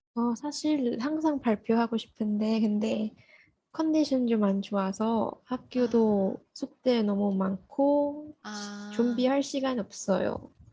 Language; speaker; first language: Korean; non-native, learner; Malay